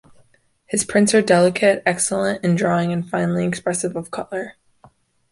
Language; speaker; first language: English; native; English